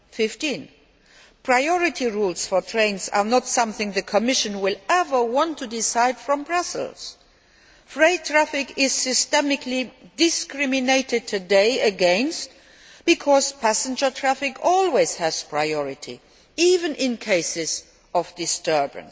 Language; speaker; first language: English; non-native, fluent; Luxembourgish